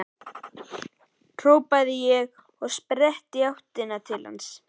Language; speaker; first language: Icelandic; native; Icelandic